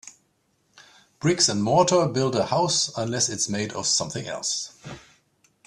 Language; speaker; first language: English; native; English